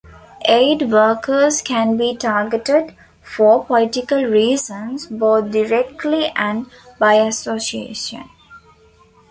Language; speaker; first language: English; non-native, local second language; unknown